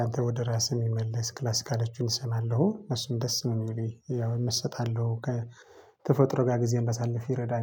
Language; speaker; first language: Amharic; non-native, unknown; Tigrinya